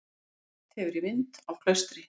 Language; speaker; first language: Icelandic; native; Icelandic